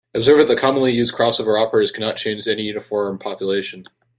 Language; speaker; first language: English; native; English